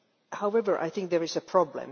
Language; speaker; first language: English; non-native, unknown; Finnish